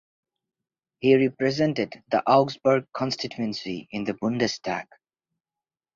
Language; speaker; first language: English; non-native, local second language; Bangla